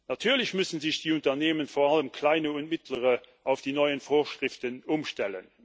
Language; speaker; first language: German; non-native, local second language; Luxembourgish